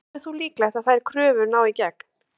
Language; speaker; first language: Icelandic; native; Icelandic